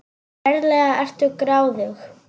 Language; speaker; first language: Icelandic; non-native, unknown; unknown